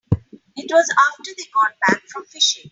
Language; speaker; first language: English; non-native, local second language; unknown